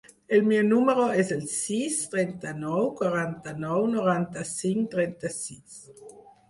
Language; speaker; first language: Catalan; non-native, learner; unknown